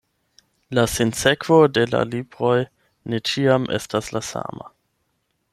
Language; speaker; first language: Esperanto; non-native, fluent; German